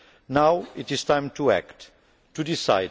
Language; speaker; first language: English; non-native, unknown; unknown